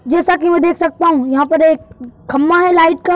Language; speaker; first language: Hindi; native; Hindi